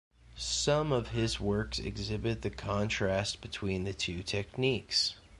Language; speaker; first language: English; native; English